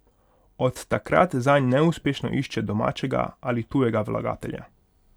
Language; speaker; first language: Slovenian; non-native, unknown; Hungarian